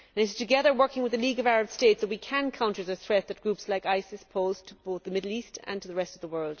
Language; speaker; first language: English; native; English